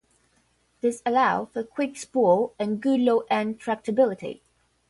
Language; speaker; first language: English; non-native, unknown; Portuguese